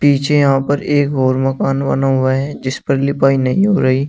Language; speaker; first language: Hindi; native; Hindi